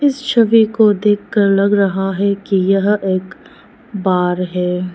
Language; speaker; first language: Hindi; non-native, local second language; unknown